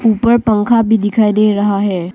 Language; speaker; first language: Hindi; non-native, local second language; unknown